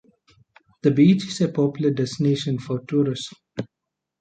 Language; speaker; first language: English; non-native, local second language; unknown